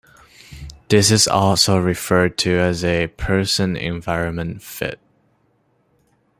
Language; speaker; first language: English; non-native, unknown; Chinese